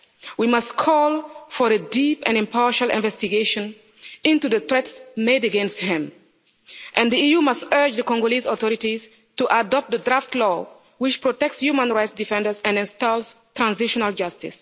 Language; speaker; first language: English; non-native, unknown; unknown